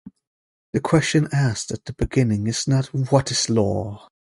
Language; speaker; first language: English; native; English